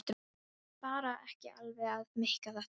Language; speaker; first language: Icelandic; non-native, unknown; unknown